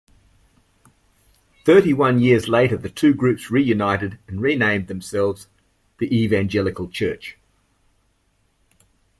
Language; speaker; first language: English; native; English